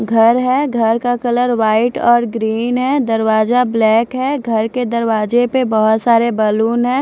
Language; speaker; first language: Hindi; non-native, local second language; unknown